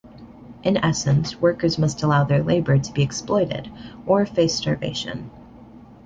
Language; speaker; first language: English; native; English